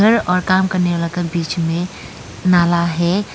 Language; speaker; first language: Hindi; early bilingual, other home language; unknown